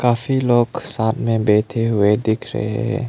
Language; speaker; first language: Hindi; non-native, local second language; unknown